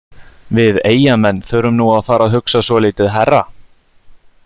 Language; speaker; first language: Icelandic; native; Icelandic